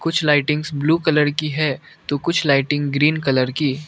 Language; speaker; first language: Hindi; non-native, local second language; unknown